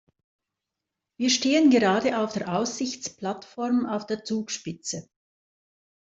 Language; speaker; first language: German; native; German